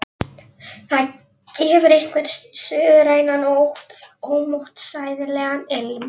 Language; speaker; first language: Icelandic; non-native, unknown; Polish